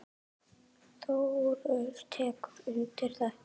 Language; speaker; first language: Icelandic; native; Icelandic